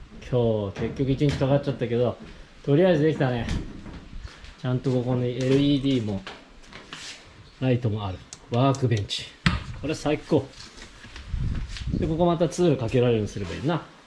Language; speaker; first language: Japanese; native; Japanese